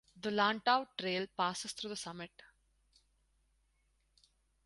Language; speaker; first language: English; non-native, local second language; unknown